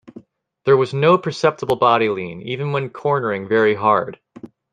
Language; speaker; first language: English; native; English